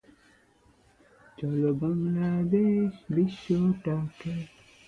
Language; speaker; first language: English; native; English